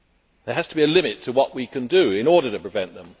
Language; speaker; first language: English; native; English